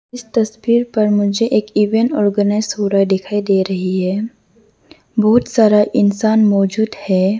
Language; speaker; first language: Hindi; non-native, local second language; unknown